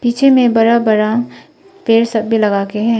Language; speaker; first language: Hindi; non-native, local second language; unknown